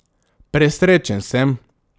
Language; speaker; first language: Slovenian; non-native, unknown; Macedonian